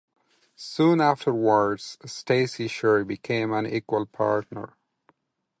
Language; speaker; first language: English; non-native, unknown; Pashto